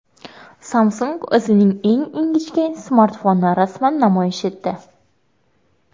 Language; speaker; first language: Uzbek; non-native, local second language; Kara-Kalpak